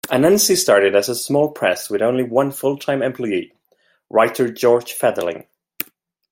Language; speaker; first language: English; non-native, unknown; Swedish